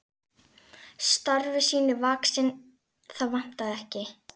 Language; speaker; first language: Icelandic; native; Icelandic